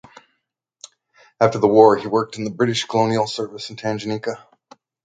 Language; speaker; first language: English; native; English